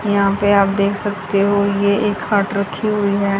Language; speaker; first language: Hindi; native; Hindi